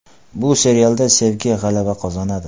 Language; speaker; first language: Uzbek; non-native, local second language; Kara-Kalpak